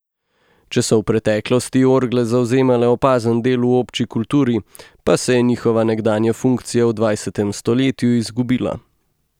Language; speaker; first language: Slovenian; native; Slovenian